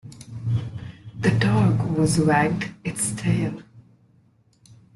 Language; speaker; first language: English; non-native, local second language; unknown